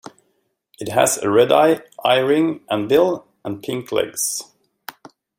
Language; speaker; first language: English; native; English